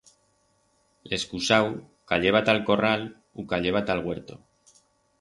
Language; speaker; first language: Aragonese; non-native, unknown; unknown